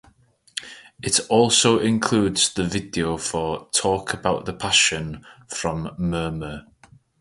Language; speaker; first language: English; native; English